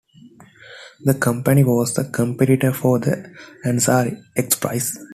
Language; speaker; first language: English; non-native, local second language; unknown